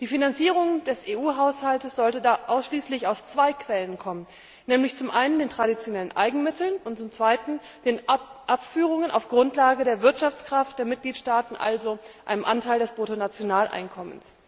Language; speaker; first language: German; native; German